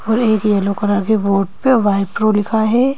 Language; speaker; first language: Hindi; native; Hindi